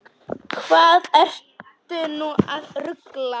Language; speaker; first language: Icelandic; non-native, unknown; Polish